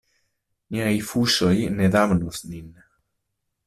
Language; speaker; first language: Esperanto; non-native, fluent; Italian